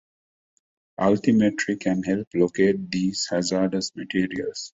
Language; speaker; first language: English; non-native, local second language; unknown